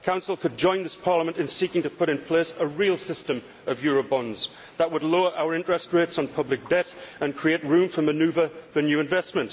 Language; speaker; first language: English; native; English